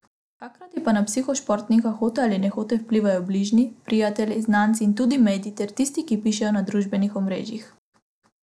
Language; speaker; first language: Slovenian; non-native, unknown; Macedonian